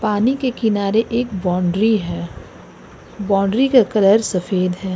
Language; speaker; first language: Hindi; native; Hindi